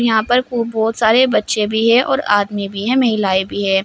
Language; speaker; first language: Hindi; native; Hindi